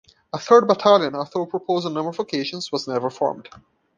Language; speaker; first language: English; non-native, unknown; Portuguese